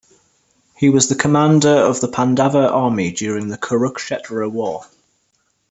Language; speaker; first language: English; native; English